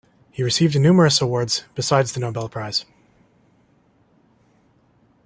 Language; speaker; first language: English; native; English